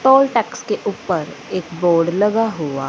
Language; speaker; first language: Hindi; non-native, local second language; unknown